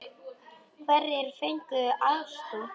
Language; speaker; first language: Icelandic; non-native, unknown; Polish